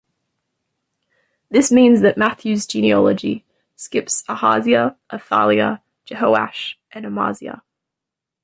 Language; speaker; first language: English; native; English